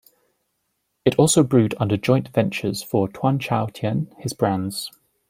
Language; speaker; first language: English; native; English